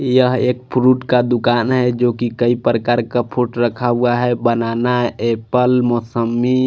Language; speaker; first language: Hindi; non-native, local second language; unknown